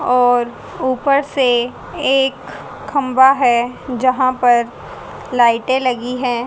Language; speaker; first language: Hindi; native; Hindi